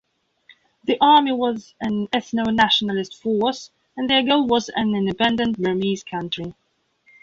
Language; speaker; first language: English; non-native, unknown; Belarusian